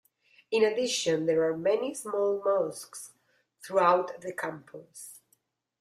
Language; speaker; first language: English; non-native, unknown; Spanish